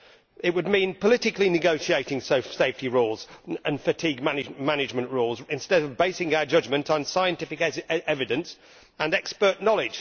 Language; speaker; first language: English; native; English